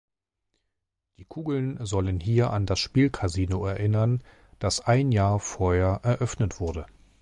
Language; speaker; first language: German; native; German